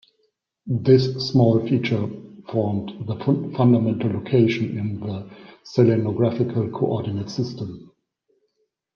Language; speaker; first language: English; non-native, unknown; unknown